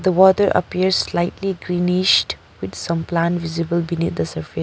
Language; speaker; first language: English; non-native, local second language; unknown